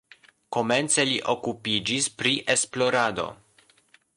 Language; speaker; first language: Esperanto; non-native, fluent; Polish